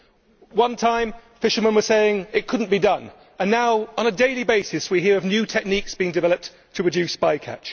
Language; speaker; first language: English; native; English